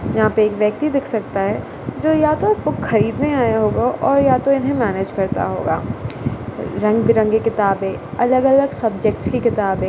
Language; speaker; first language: Hindi; non-native, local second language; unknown